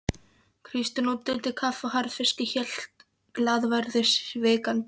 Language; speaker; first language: Icelandic; non-native, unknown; Polish